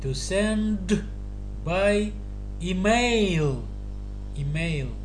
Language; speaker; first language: English; non-native, fluent; Russian